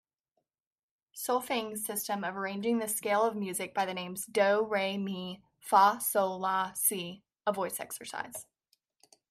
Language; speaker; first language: English; native; English